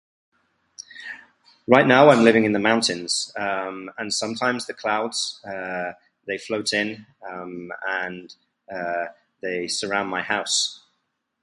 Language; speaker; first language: English; native; English